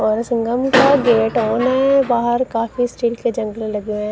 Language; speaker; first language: Hindi; non-native, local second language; Punjabi